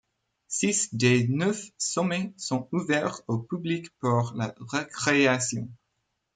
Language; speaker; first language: French; non-native, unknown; English